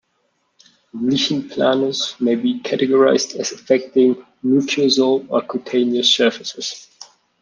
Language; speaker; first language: English; non-native, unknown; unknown